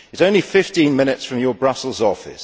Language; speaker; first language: English; native; English